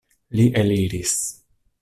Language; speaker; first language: Esperanto; non-native, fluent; Italian